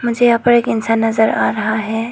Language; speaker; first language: Hindi; non-native, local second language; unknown